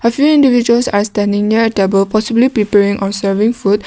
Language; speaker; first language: English; non-native, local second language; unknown